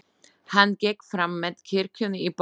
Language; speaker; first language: Icelandic; non-native, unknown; Slovak